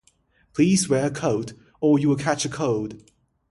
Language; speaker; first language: English; non-native, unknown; Chinese